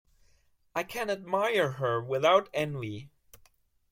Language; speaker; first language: English; non-native, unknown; German